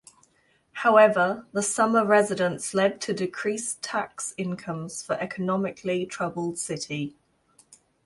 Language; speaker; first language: English; non-native, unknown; German